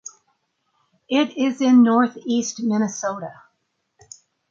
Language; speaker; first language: English; native; English